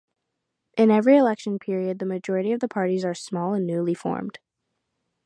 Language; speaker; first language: English; native; English